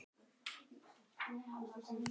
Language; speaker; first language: Icelandic; native; Icelandic